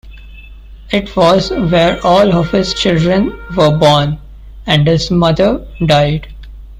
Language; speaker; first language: English; non-native, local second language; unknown